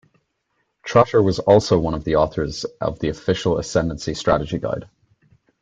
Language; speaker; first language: English; native; English